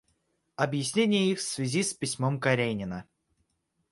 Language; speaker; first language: Russian; native; Russian